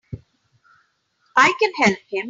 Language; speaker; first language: English; non-native, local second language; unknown